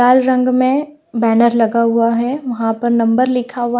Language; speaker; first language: Hindi; native; Hindi